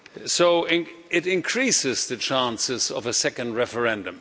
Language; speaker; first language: English; non-native, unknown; German